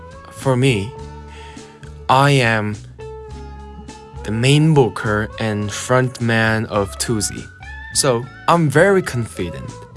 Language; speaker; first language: English; non-native, learner; Korean